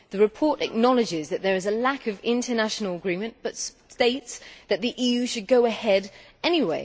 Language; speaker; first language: English; native; English